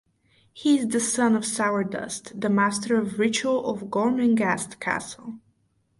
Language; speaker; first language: English; non-native, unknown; Bulgarian